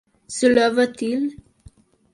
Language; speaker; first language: French; non-native, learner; English